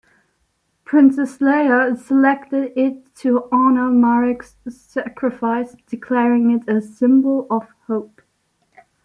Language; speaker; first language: English; non-native, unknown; German